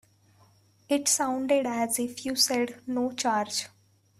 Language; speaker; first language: English; non-native, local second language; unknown